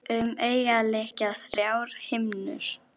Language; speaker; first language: Icelandic; native; Icelandic